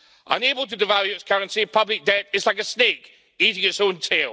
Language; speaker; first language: English; native; English